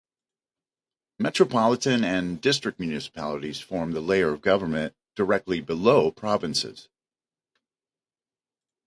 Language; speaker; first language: English; native; English